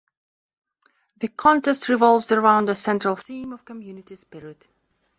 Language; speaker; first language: English; non-native, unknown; Belarusian